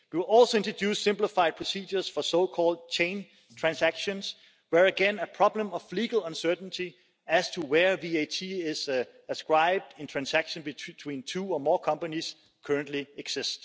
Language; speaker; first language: English; non-native, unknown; Danish